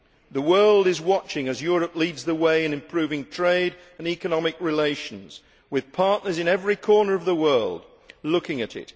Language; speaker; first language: English; native; English